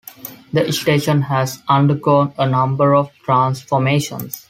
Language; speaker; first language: English; non-native, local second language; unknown